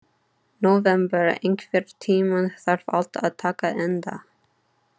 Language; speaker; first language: Icelandic; non-native, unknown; English